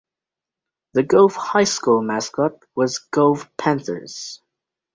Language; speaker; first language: English; native; English